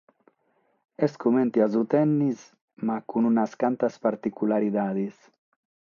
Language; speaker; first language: Sardinian; non-native, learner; Catalan